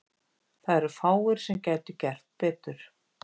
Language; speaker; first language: Icelandic; native; Icelandic